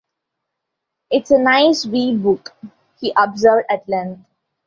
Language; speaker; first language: English; non-native, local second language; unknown